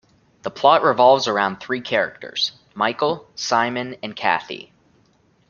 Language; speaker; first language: English; native; English